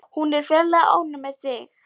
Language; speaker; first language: Icelandic; non-native, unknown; Polish